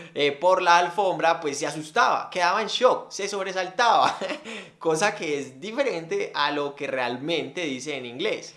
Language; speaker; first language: Spanish; native; Spanish